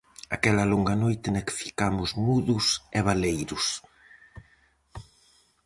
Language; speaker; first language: Galician; native; Galician